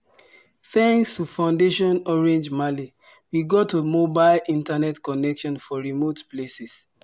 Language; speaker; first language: English; non-native, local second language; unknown